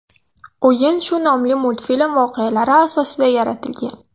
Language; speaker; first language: Uzbek; non-native, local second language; Russian